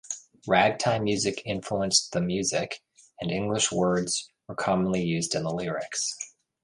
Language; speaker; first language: English; native; English